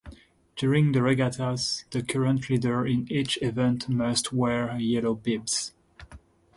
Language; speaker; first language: English; non-native, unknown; French